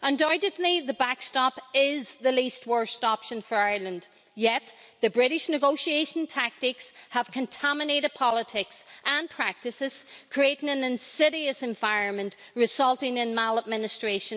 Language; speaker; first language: English; native; English